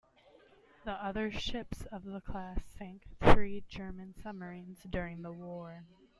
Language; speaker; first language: English; native; English